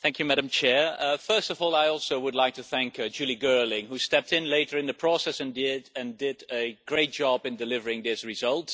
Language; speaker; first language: English; non-native, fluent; Dutch